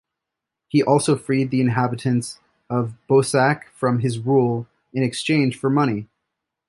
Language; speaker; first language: English; native; English